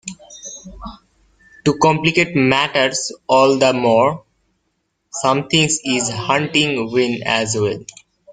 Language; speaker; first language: English; native; English